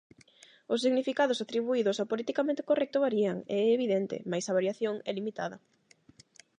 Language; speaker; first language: Galician; non-native, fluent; Spanish